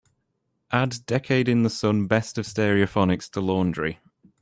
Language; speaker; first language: English; native; English